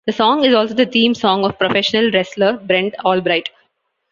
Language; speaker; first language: English; non-native, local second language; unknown